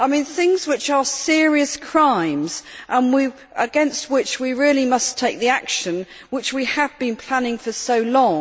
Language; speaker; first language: English; native; English